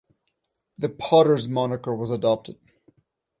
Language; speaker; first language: English; non-native, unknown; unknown